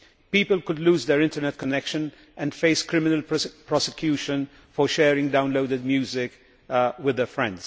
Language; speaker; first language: English; non-native, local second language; Maltese